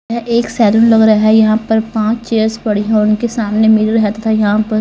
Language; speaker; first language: Hindi; native; Hindi